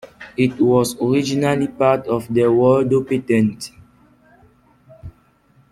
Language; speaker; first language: English; non-native, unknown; French